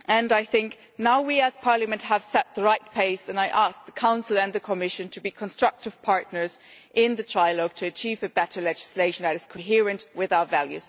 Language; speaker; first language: English; non-native, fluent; German